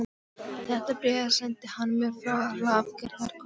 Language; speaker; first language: Icelandic; non-native, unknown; Polish